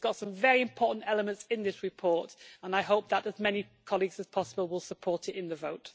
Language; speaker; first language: English; native; English